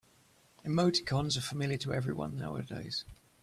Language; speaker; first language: English; native; English